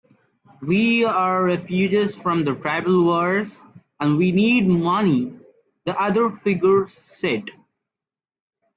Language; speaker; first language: English; non-native, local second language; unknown